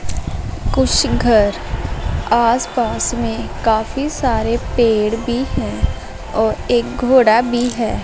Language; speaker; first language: Hindi; non-native, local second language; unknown